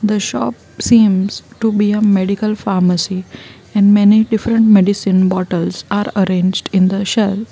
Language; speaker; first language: English; non-native, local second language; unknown